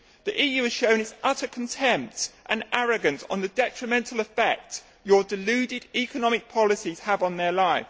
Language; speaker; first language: English; native; English